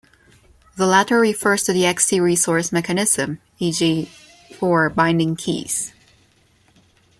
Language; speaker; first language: English; non-native, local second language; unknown